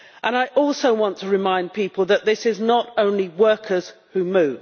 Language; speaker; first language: English; native; English